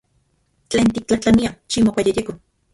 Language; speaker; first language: Central Puebla Nahuatl; non-native, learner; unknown